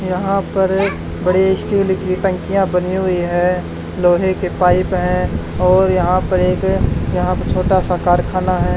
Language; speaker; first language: Hindi; native; Hindi